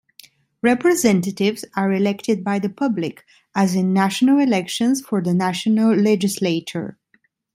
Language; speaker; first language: English; non-native, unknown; Italian